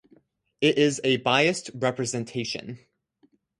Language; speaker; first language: English; native; English